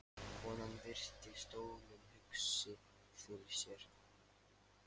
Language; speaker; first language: Icelandic; non-native, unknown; Lithuanian